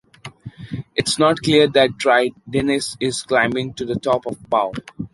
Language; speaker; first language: English; non-native, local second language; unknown